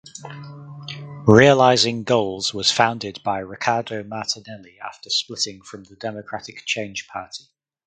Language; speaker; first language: English; native; English